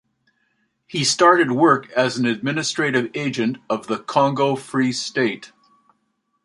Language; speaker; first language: English; native; English